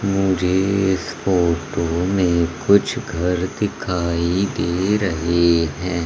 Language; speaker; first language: Hindi; native; Hindi